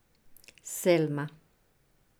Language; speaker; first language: Slovenian; non-native, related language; Serbian